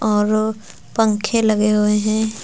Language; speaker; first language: Hindi; native; Hindi